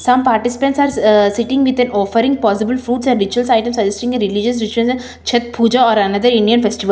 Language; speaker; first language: English; non-native, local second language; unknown